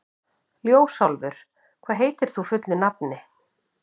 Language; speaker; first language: Icelandic; native; Icelandic